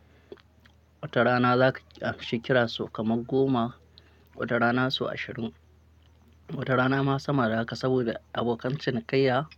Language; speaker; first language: Hausa; non-native, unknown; Akan